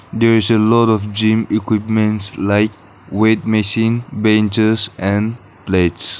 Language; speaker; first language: English; non-native, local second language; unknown